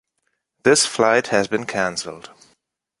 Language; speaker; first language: English; non-native, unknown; German